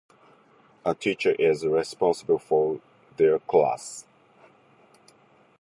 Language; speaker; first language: English; non-native, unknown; Japanese